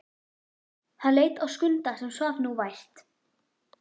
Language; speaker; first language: Icelandic; native; Icelandic